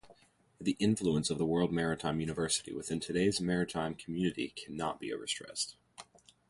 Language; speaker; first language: English; native; English